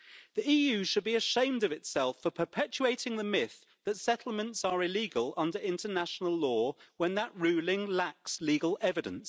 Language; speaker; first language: English; native; English